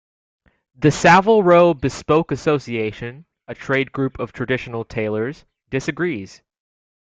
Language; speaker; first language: English; native; English